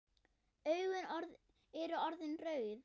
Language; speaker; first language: Icelandic; non-native, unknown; German